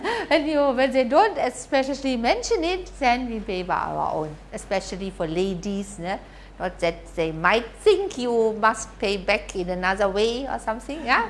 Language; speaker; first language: English; non-native, fluent; German